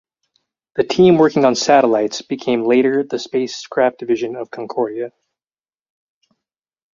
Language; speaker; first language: English; native; English